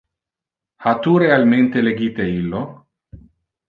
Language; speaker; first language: Interlingua; non-native, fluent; Italian